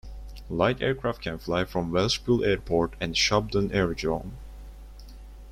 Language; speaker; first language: English; non-native, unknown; Turkish